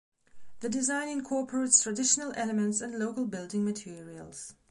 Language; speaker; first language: English; non-native, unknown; Belarusian